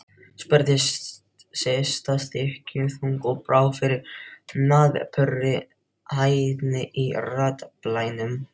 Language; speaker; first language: Icelandic; non-native, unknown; Filipino